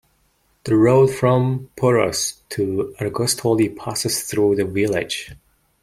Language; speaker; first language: English; non-native, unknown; Mongolian